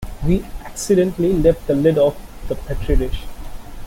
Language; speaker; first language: English; non-native, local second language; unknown